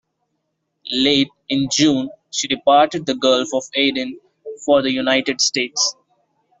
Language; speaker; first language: English; non-native, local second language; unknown